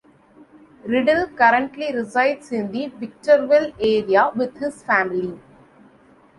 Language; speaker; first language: English; non-native, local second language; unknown